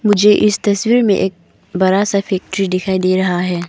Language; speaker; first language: Hindi; non-native, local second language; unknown